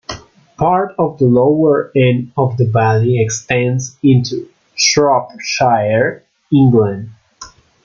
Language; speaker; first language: English; non-native, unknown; Spanish